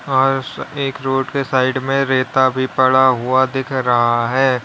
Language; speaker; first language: Hindi; native; Hindi